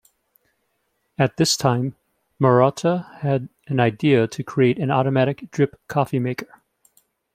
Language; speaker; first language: English; native; English